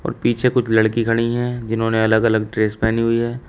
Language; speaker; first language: Hindi; native; Hindi